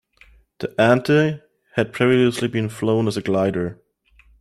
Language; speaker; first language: English; non-native, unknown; German